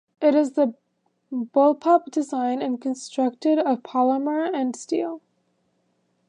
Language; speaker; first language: English; native; English